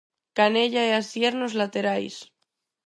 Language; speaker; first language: Galician; non-native, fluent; Spanish